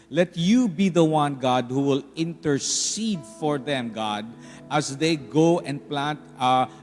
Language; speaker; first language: English; non-native, local second language; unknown